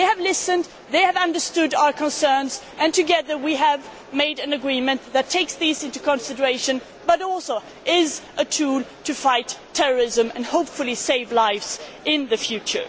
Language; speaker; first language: English; non-native, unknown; Swedish